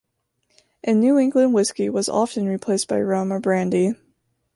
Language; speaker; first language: English; native; English